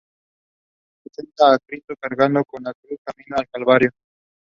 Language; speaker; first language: English; non-native, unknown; Spanish